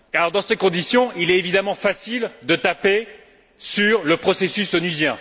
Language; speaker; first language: French; native; French